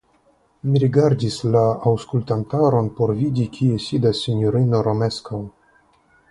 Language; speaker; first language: Esperanto; non-native, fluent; Russian